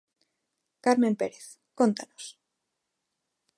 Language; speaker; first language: Galician; non-native, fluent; Spanish